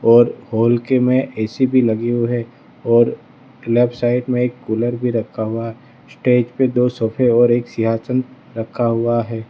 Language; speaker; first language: Hindi; non-native, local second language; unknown